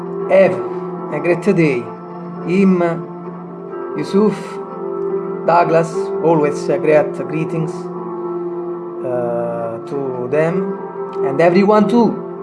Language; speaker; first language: English; non-native, learner; Italian